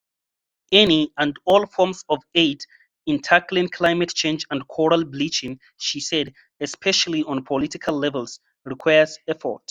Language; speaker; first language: English; non-native, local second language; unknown